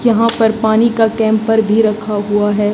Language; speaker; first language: Hindi; native; Hindi